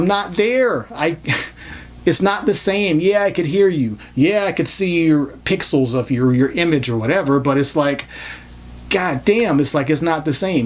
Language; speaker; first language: English; native; English